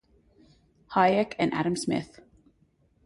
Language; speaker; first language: English; native; English